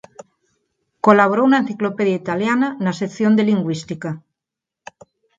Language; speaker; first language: Galician; non-native, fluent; Spanish